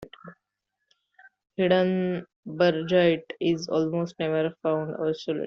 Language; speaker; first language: English; non-native, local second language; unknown